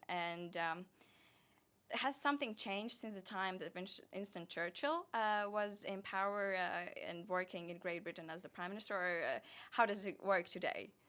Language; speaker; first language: English; non-native, fluent; Latvian